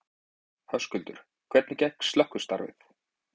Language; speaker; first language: Icelandic; native; Icelandic